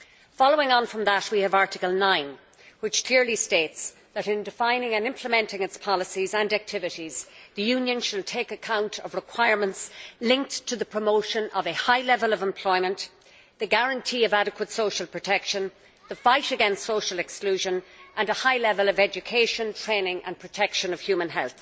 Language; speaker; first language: English; native; English